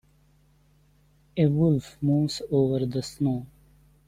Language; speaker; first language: English; non-native, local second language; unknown